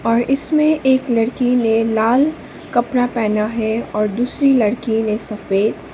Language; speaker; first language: Hindi; non-native, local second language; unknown